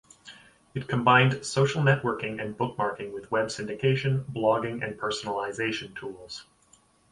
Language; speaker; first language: English; native; English